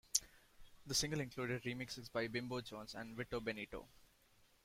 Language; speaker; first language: English; non-native, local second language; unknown